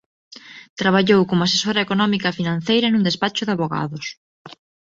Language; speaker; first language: Galician; non-native, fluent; Spanish